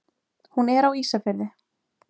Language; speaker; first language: Icelandic; native; Icelandic